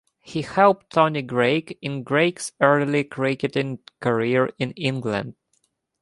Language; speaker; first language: English; non-native, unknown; Ukrainian